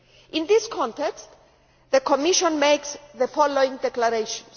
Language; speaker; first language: English; non-native, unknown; Greek